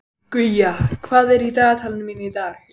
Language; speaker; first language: Icelandic; native; Icelandic